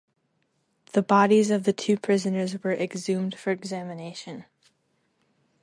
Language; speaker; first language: English; native; English